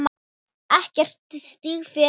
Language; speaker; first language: Icelandic; non-native, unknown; Thai